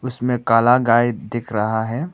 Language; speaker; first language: Hindi; non-native, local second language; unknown